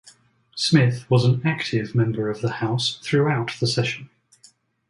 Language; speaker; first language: English; native; English